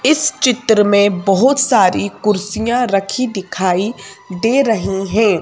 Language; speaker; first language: Hindi; native; Hindi